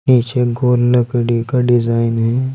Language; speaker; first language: Hindi; native; Hindi